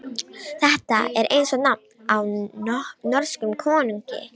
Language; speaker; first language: Icelandic; non-native, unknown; Romanian